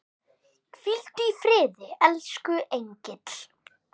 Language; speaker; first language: Icelandic; native; Icelandic